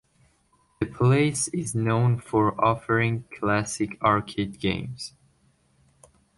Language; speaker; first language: English; non-native, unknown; Persian